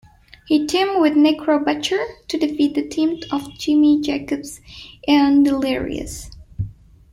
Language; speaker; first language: English; non-native, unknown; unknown